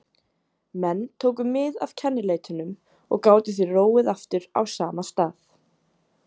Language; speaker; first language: Icelandic; native; Icelandic